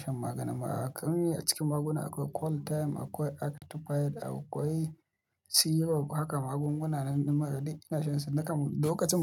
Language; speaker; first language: Hausa; native; Hausa